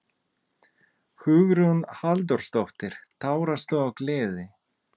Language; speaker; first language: Icelandic; non-native, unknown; Russian